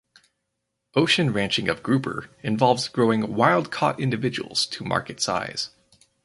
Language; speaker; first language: English; native; English